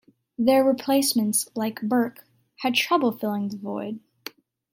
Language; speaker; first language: English; native; English